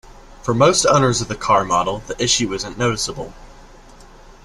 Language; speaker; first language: English; native; English